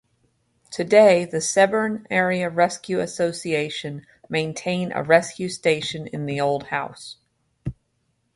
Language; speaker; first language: English; native; English